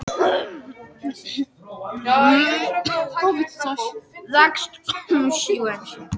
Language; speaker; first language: Icelandic; non-native, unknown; Polish